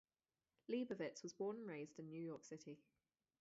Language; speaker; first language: English; native; English